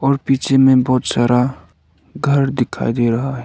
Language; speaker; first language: Hindi; non-native, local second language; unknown